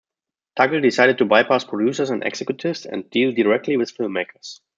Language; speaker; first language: English; non-native, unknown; German